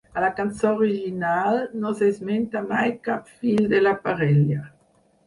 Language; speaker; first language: Catalan; non-native, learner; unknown